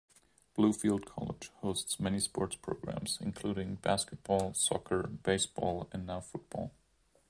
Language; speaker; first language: English; non-native, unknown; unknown